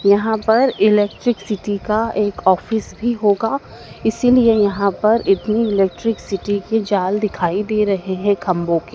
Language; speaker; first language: Hindi; native; Hindi